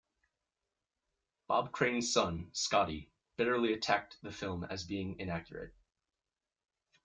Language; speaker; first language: English; native; English